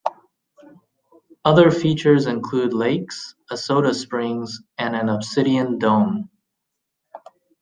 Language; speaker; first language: English; native; English